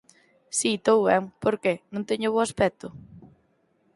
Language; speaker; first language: Galician; native; Galician